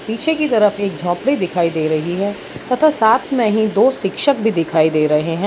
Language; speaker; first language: Hindi; non-native, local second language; Gujarati